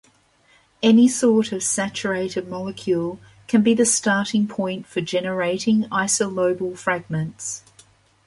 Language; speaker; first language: English; native; English